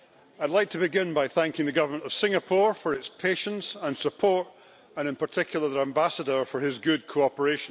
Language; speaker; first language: English; native; English